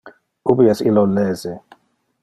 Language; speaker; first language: Interlingua; non-native, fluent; Dutch